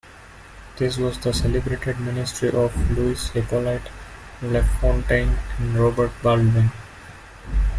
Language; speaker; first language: English; non-native, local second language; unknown